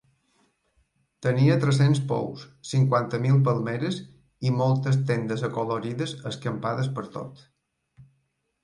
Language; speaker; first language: Catalan; native; Catalan